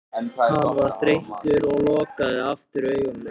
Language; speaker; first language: Icelandic; non-native, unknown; Japanese